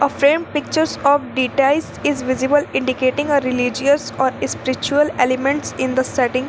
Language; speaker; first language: English; non-native, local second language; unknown